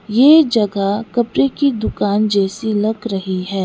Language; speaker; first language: Hindi; non-native, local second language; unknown